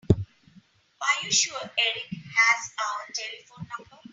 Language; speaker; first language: English; non-native, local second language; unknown